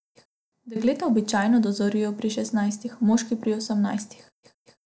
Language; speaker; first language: Slovenian; non-native, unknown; Macedonian